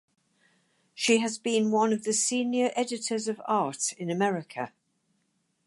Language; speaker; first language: English; native; English